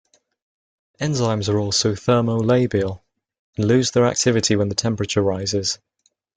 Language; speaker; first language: English; native; English